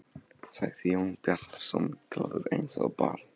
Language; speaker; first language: Icelandic; non-native, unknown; Polish